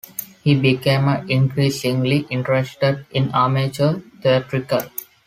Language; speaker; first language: English; non-native, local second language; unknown